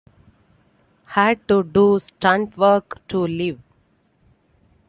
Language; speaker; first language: English; non-native, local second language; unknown